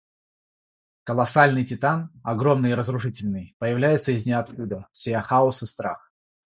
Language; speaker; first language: Russian; non-native, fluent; Georgian